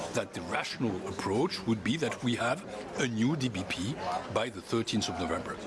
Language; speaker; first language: English; non-native, fluent; French